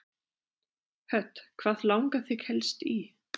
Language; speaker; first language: Icelandic; non-native, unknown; German